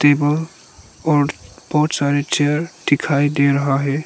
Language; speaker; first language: Hindi; early bilingual, other home language; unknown